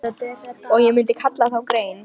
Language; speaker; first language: Icelandic; non-native, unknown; Lithuanian